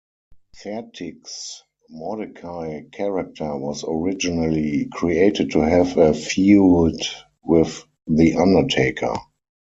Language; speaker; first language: English; non-native, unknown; German